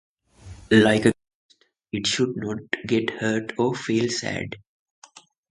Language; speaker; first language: English; non-native, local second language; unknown